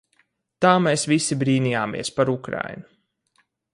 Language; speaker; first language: Latvian; native; Latvian